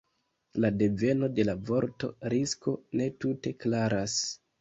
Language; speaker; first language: Esperanto; non-native, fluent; Kinyarwanda